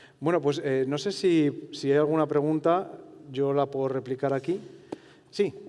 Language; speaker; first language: Spanish; non-native, related language; Italian